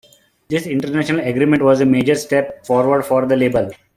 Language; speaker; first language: English; non-native, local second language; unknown